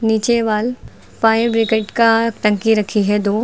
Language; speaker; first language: Hindi; native; Hindi